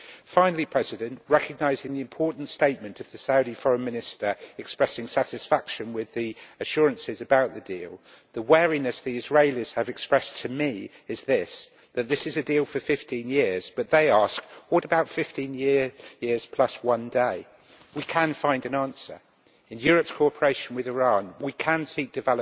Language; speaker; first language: English; native; English